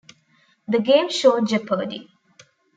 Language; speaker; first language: English; non-native, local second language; Tamil